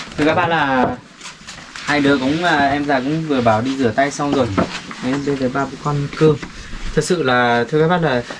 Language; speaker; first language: Vietnamese; native; Vietnamese